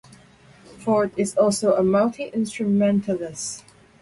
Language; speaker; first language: English; non-native, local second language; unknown